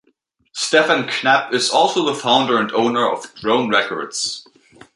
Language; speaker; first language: English; native; English